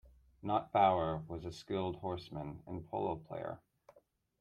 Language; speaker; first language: English; native; English